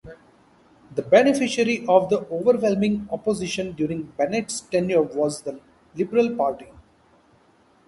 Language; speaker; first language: English; non-native, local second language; Hindi